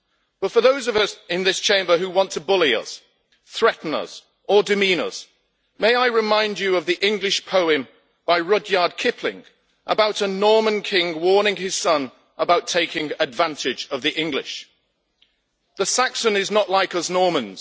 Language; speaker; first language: English; native; English